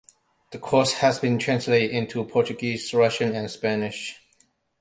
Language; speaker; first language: English; non-native, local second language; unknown